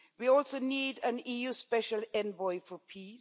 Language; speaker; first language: English; non-native, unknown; Swedish